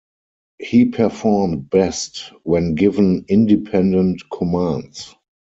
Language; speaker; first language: English; non-native, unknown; German